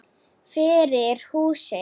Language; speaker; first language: Icelandic; non-native, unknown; Slovak